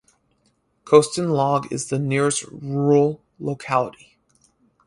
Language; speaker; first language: English; native; English